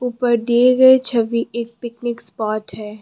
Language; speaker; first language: Hindi; non-native, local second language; Assamese